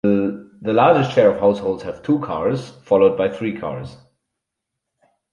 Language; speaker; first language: English; non-native, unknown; German